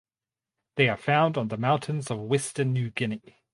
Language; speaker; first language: English; native; English